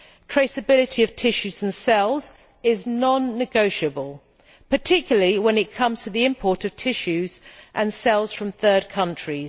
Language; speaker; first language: English; native; English